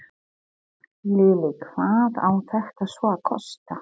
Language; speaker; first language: Icelandic; non-native, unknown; Polish